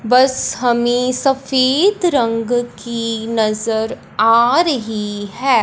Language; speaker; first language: Hindi; non-native, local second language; Punjabi